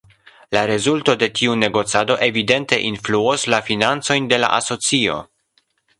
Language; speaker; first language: Esperanto; non-native, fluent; Polish